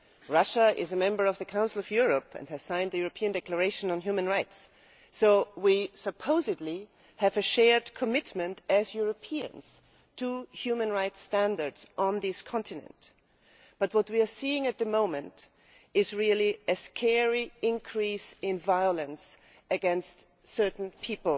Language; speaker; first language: English; non-native, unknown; German